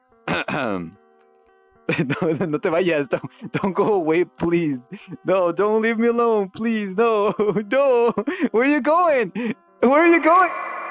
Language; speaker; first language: English; non-native, learner; Spanish